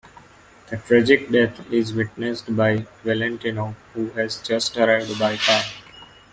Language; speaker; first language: English; non-native, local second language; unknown